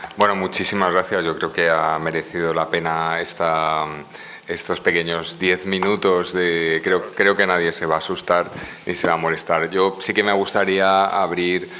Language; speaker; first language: Spanish; native; Spanish